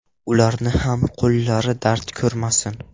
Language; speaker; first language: Uzbek; non-native, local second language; Russian